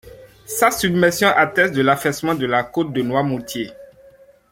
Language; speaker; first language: French; non-native, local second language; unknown